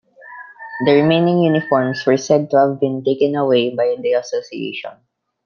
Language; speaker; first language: English; non-native, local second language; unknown